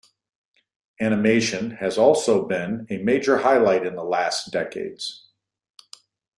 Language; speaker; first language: English; native; English